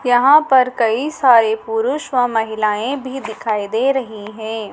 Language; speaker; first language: Hindi; native; Hindi